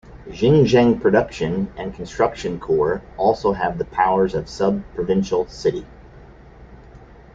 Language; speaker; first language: English; native; English